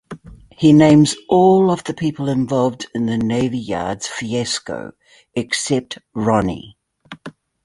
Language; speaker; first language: English; native; English